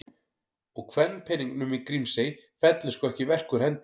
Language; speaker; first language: Icelandic; native; Icelandic